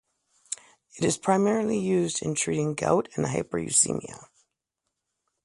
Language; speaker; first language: English; native; English